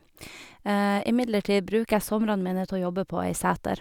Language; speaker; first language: Norwegian; native; Norwegian